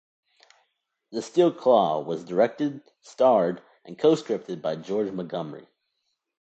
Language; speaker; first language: English; native; English